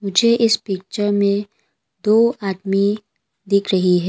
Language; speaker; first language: Hindi; non-native, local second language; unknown